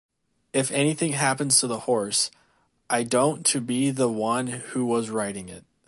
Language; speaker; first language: English; native; English